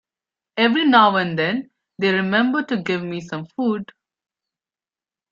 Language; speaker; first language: English; non-native, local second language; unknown